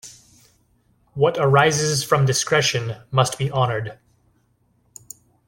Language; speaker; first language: English; native; English